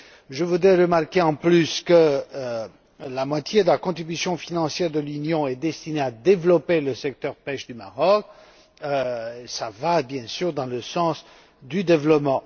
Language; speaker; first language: French; non-native, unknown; Romanian